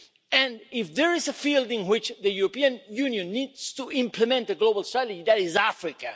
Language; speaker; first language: English; non-native, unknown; Spanish